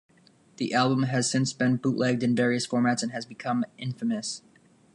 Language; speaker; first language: English; native; English